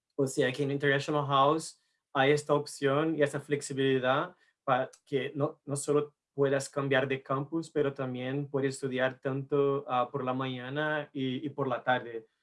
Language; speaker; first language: Spanish; non-native, fluent; Portuguese